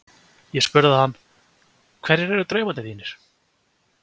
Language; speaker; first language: Icelandic; native; Icelandic